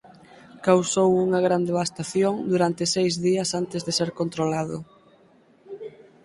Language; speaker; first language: Galician; native; Galician